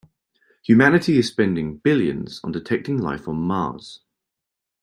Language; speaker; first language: English; native; English